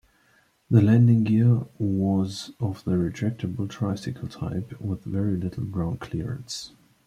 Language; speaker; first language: English; native; English